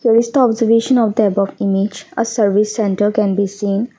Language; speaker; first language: English; non-native, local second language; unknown